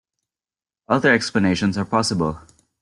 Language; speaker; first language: English; non-native, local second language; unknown